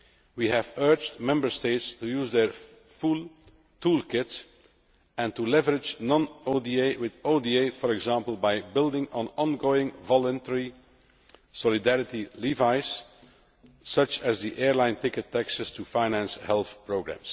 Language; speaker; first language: English; non-native, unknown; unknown